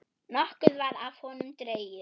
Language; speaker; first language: Icelandic; non-native, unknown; German